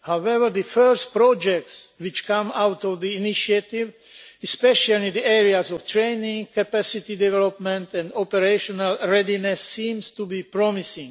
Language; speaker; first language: English; non-native, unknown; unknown